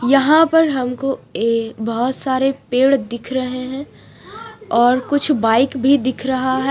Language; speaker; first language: Hindi; non-native, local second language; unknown